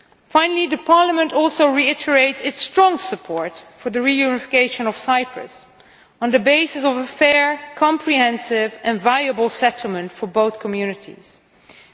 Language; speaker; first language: English; non-native, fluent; Dutch